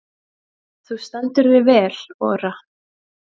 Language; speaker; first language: Icelandic; native; Icelandic